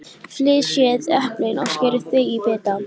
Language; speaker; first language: Icelandic; native; Icelandic